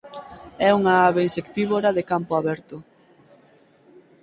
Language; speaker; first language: Galician; native; Galician